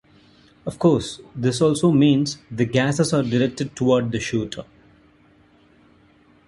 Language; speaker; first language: English; non-native, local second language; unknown